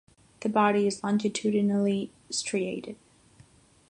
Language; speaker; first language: English; non-native, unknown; Catalan